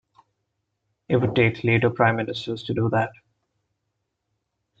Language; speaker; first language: English; non-native, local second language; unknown